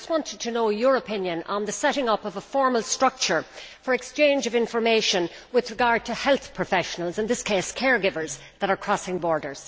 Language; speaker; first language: English; native; English